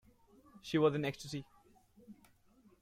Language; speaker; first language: English; non-native, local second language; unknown